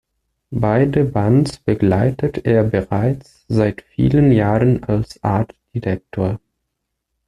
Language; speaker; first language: German; non-native, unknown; Portuguese